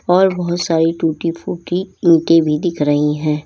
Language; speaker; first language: Hindi; native; Hindi